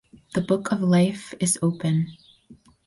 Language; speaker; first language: English; native; English